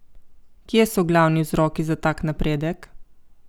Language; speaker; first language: Slovenian; native; Slovenian